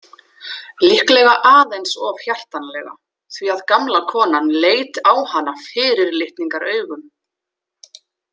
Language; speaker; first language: Icelandic; native; Icelandic